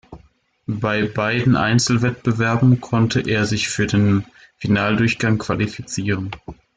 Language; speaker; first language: German; native; German